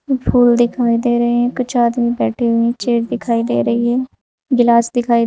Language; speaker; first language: Hindi; native; Hindi